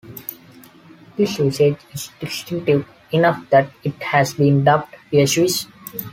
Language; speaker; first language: English; non-native, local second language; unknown